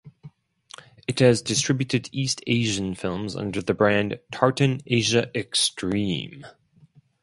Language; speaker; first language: English; non-native, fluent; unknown